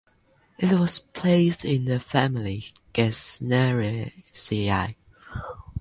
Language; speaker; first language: English; non-native, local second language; Cantonese